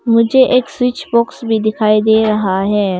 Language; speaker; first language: Hindi; non-native, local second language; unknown